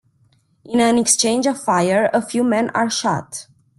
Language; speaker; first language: English; non-native, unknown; Romanian